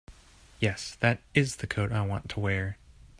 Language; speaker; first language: English; native; English